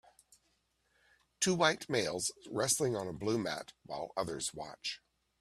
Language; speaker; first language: English; native; English